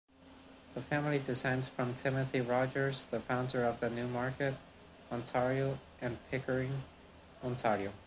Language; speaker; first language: English; non-native, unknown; Spanish